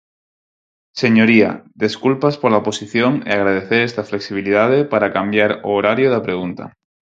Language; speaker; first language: Galician; non-native, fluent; Spanish